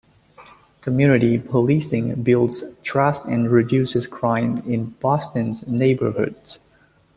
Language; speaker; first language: English; native; English